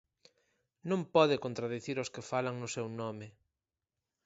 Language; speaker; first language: Galician; native; Galician